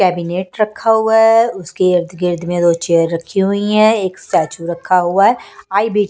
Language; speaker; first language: Hindi; non-native, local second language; Punjabi